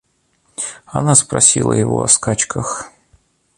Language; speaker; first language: Russian; native; Russian